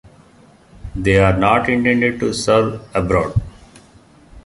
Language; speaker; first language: English; non-native, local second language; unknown